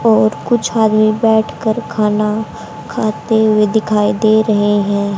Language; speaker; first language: Hindi; native; Hindi